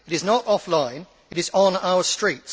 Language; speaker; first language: English; native; English